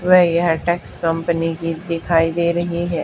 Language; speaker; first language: Hindi; native; Hindi